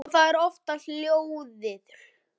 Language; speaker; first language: Icelandic; native; Icelandic